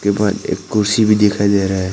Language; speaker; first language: Hindi; non-native, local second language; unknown